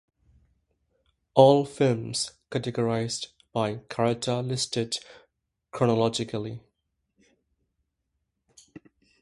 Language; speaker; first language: English; non-native, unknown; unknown